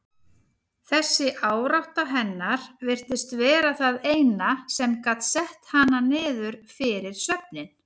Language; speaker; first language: Icelandic; native; Icelandic